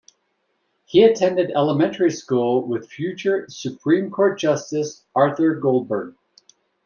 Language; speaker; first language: English; native; English